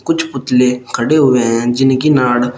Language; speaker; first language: Hindi; native; Hindi